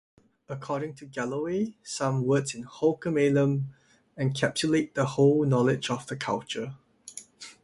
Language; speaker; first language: English; non-native, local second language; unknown